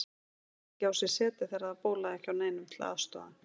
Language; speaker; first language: Icelandic; native; Icelandic